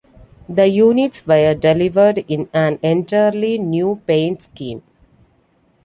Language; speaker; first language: English; non-native, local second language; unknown